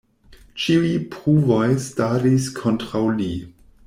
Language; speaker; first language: Esperanto; non-native, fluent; German